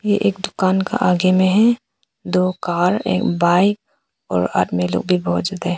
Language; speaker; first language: Hindi; non-native, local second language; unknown